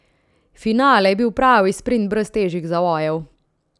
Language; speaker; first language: Slovenian; native; Slovenian